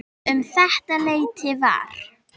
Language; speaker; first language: Icelandic; native; Icelandic